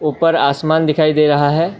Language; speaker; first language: Hindi; non-native, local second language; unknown